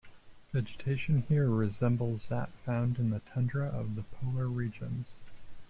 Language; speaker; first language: English; native; English